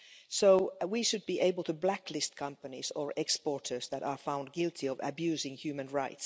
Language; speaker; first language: English; non-native, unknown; Finnish